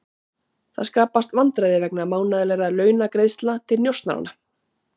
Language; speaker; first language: Icelandic; native; Icelandic